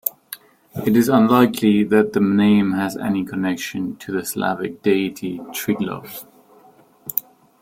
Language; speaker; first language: English; non-native, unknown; German